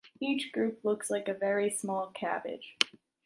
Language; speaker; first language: English; native; English